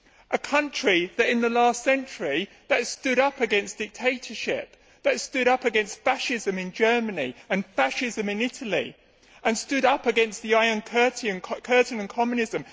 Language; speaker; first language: English; native; English